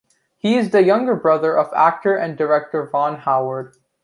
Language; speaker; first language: English; native; English